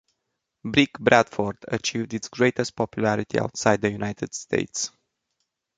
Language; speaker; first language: English; non-native, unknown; Romanian